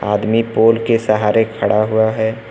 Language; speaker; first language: Hindi; native; Hindi